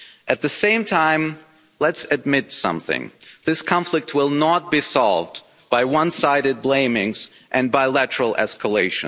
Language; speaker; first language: English; non-native, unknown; German